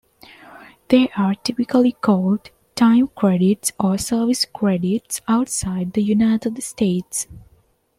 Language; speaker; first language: English; non-native, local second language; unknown